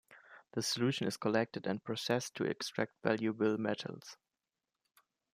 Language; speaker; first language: English; non-native, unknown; German